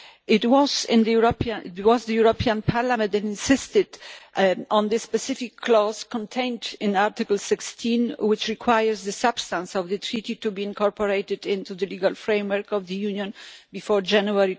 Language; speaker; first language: English; non-native, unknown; Polish